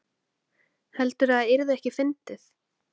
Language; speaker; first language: Icelandic; native; Icelandic